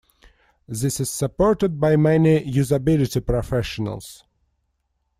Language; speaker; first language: English; non-native, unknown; Russian